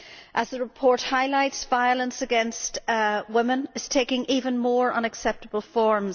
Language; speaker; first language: English; native; English